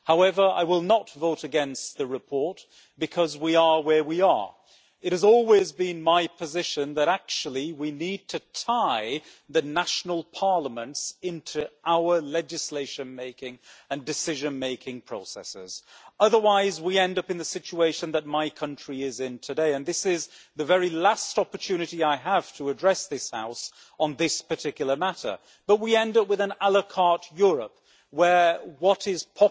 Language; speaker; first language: English; native; English